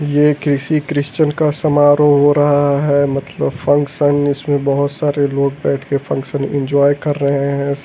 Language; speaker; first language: Hindi; native; Hindi